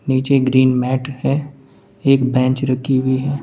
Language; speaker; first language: Hindi; native; Hindi